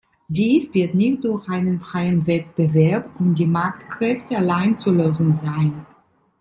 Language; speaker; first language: German; non-native, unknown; Italian